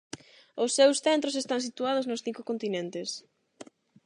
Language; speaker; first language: Galician; non-native, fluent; Spanish